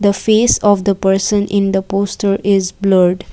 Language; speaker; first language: English; non-native, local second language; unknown